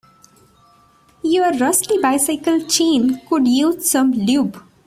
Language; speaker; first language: English; non-native, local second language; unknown